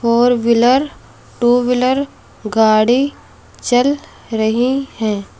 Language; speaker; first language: Hindi; native; Hindi